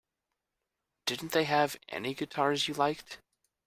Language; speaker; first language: English; native; English